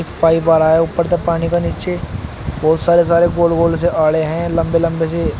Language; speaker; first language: Hindi; native; Hindi